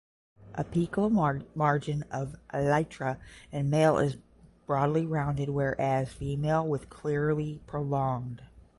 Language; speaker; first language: English; native; English